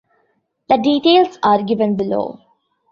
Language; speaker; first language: English; non-native, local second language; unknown